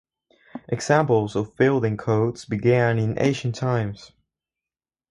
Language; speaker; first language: English; non-native, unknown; Spanish